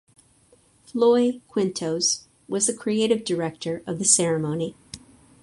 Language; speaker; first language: English; native; English